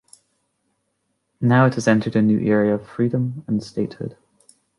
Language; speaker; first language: English; native; English